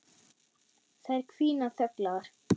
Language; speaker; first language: Icelandic; non-native, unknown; German